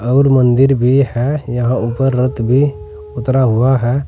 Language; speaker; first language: Hindi; native; Hindi